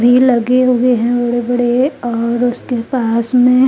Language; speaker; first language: Hindi; native; Hindi